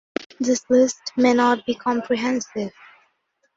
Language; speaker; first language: English; non-native, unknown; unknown